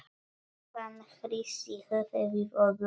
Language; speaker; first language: Icelandic; non-native, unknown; Polish